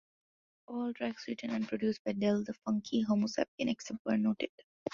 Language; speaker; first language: English; non-native, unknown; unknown